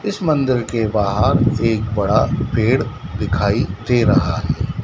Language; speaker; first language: Hindi; native; Hindi